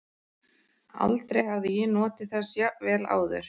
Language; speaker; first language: Icelandic; native; Icelandic